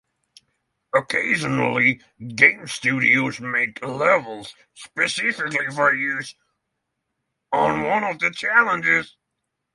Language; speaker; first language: English; non-native, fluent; Norwegian